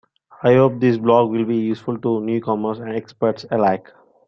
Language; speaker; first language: English; non-native, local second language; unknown